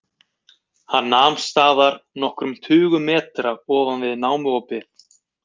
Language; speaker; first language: Icelandic; native; Icelandic